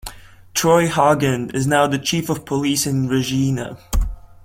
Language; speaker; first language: English; non-native, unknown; Latvian